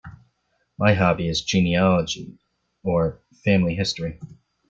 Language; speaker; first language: English; native; English